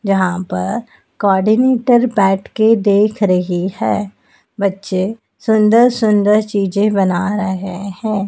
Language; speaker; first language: Hindi; native; Hindi